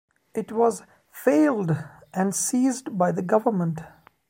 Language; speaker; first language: English; non-native, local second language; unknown